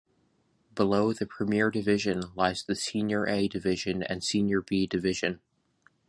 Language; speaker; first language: English; native; English